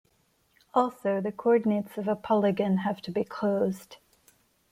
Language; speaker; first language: English; non-native, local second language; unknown